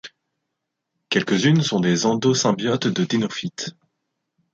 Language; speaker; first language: French; native; French